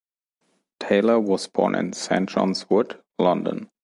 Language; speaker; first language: English; non-native, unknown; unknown